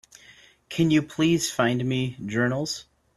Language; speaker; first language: English; native; English